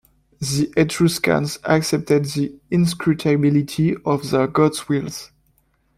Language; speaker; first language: English; non-native, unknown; French